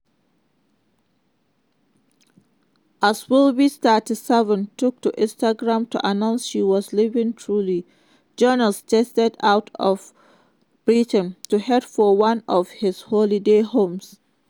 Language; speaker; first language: English; non-native, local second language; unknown